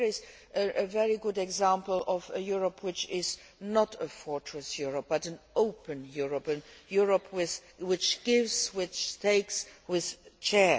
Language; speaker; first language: English; non-native, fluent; Luxembourgish